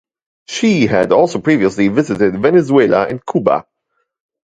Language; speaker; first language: English; non-native, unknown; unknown